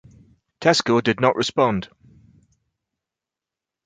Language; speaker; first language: English; native; English